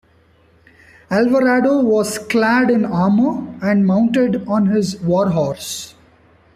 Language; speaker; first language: English; non-native, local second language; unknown